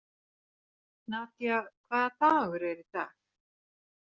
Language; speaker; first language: Icelandic; non-native, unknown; Finnish